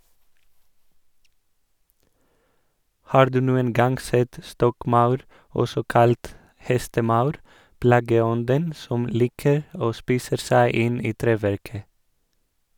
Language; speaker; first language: Norwegian; non-native, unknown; Greek